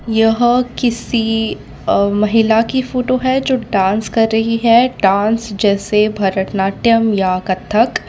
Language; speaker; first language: Hindi; non-native, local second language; Gujarati